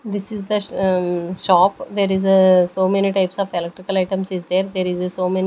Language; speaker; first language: English; non-native, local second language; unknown